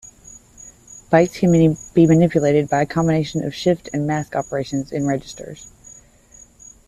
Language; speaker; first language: English; native; English